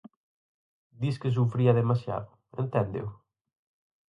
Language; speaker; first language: Galician; native; Galician